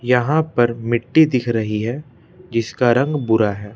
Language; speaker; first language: Hindi; native; Hindi